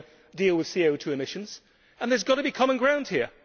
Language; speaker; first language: English; native; English